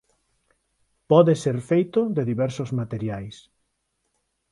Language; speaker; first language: Galician; non-native, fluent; Spanish